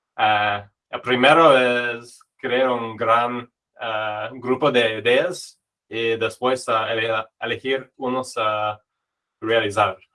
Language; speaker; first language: Spanish; non-native, fluent; English